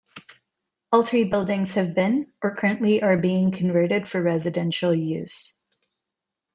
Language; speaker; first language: English; non-native, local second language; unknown